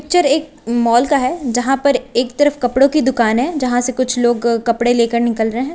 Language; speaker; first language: Hindi; native; Hindi